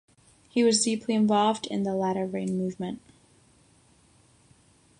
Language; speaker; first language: English; non-native, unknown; Catalan